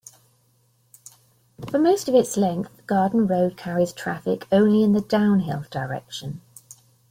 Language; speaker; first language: English; native; English